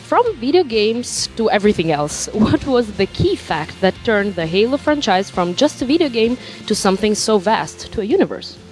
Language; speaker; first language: English; non-native, fluent; Italian